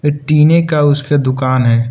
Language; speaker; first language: Hindi; non-native, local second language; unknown